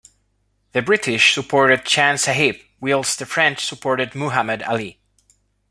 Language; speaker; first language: English; non-native, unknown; Spanish